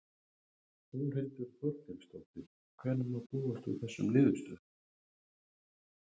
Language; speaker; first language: Icelandic; native; Icelandic